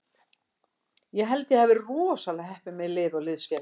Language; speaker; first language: Icelandic; native; Icelandic